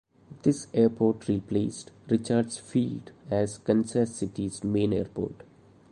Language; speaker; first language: English; non-native, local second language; Malayalam